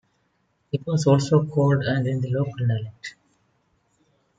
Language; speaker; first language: English; non-native, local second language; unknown